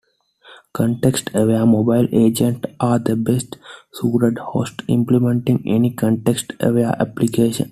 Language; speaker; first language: English; non-native, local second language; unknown